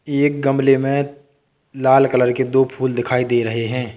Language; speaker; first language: Hindi; native; Hindi